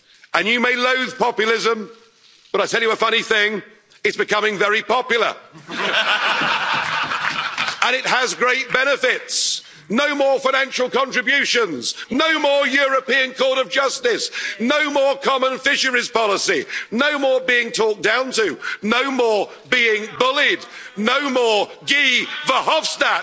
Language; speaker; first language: English; native; English